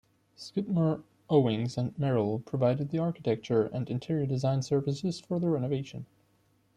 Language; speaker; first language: English; non-native, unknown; German